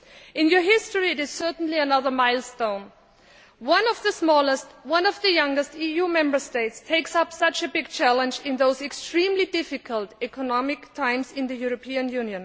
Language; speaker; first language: English; non-native, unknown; Greek